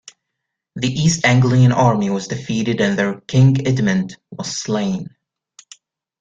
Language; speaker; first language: English; native; English